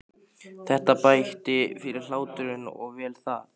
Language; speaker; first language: Icelandic; native; Icelandic